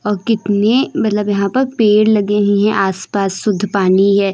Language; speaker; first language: Hindi; native; Hindi